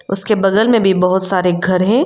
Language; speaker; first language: Hindi; non-native, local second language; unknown